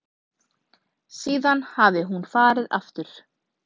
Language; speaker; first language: Icelandic; native; Icelandic